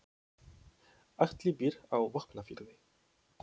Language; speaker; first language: Icelandic; non-native, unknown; Polish